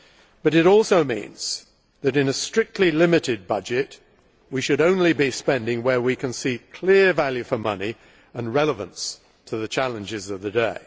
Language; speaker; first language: English; native; English